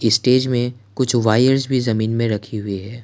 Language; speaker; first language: Hindi; non-native, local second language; Assamese